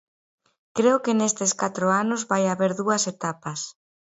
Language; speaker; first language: Galician; native; Galician